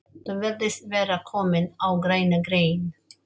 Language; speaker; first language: Icelandic; non-native, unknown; Filipino